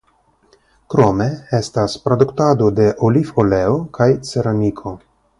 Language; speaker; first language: Esperanto; non-native, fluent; Russian